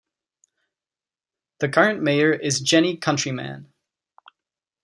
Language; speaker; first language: English; non-native, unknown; Czech